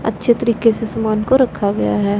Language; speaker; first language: Hindi; non-native, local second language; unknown